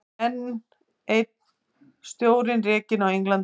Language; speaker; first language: Icelandic; native; Icelandic